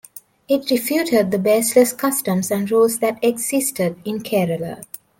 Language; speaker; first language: English; non-native, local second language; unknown